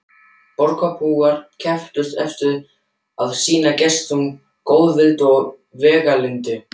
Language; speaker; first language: Icelandic; non-native, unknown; German